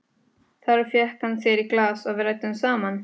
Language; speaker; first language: Icelandic; non-native, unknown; Spanish